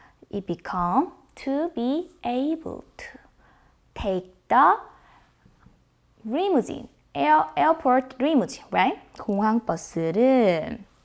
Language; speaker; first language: English; non-native, fluent; Korean